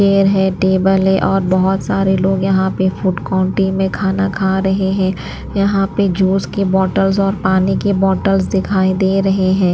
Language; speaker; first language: Hindi; native; Hindi